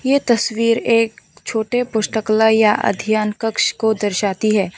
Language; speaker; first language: Hindi; non-native, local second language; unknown